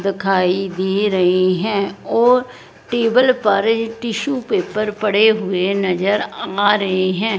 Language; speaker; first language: Hindi; non-native, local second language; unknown